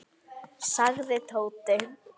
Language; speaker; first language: Icelandic; native; Icelandic